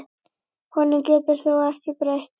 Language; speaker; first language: Icelandic; native; Icelandic